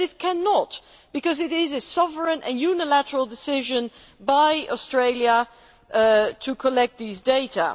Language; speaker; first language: English; non-native, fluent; Dutch